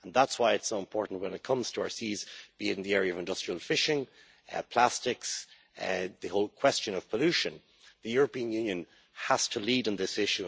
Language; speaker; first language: English; native; English